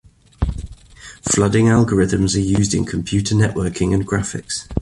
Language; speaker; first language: English; native; English